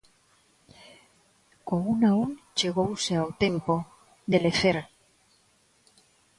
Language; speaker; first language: Galician; non-native, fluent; Spanish